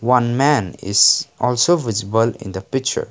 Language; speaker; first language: English; non-native, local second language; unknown